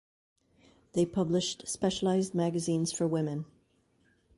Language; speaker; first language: English; native; English